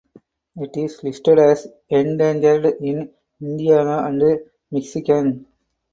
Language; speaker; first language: English; non-native, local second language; Tamil